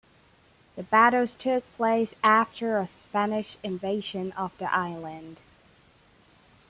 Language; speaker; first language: English; non-native, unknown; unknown